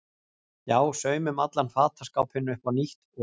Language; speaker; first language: Icelandic; native; Icelandic